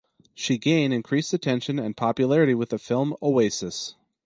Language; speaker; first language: English; native; English